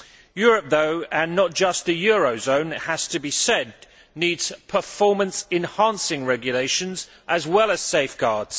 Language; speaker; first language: English; native; English